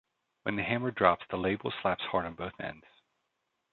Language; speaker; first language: English; native; English